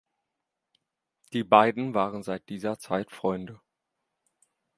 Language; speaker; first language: German; native; German